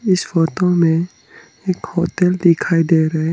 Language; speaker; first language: Hindi; non-native, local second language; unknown